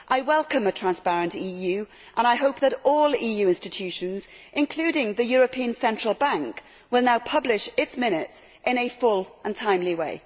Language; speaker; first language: English; native; English